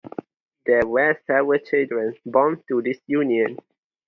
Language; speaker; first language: English; non-native, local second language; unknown